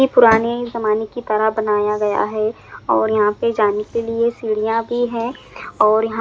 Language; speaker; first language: Hindi; non-native, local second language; Punjabi